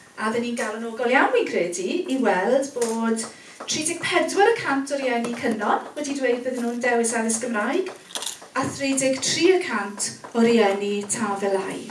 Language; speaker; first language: Welsh; native; Welsh